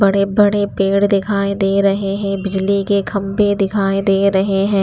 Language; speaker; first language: Hindi; non-native, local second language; Punjabi